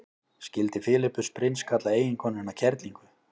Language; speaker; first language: Icelandic; native; Icelandic